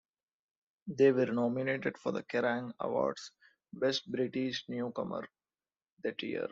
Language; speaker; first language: English; non-native, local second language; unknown